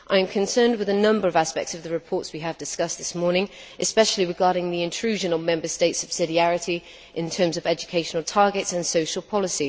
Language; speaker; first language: English; native; English